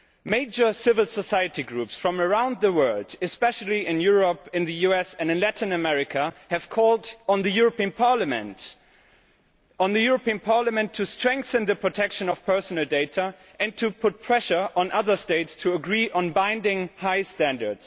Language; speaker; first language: English; non-native, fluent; German